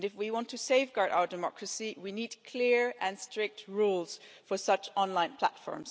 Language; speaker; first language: English; non-native, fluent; German